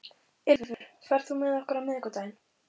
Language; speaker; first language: Icelandic; native; Icelandic